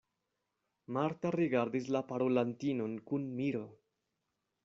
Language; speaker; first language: Esperanto; non-native, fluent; Spanish